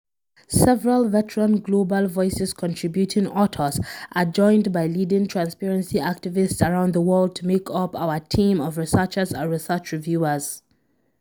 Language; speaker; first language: English; non-native, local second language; Hausa